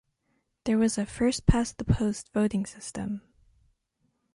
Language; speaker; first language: English; non-native, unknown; French